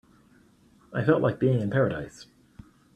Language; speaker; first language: English; native; English